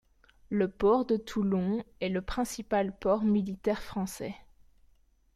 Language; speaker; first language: French; native; French